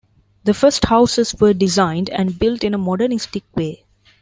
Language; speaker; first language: English; non-native, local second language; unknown